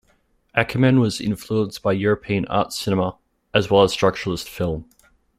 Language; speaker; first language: English; native; English